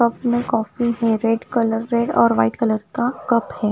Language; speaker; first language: Hindi; non-native, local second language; Punjabi